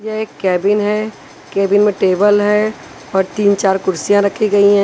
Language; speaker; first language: Hindi; non-native, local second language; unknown